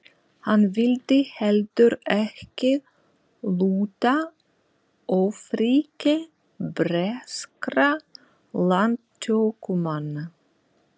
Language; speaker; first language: Icelandic; non-native, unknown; Russian